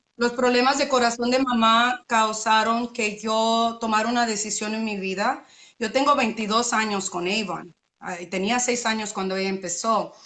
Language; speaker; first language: Spanish; early bilingual, other home language; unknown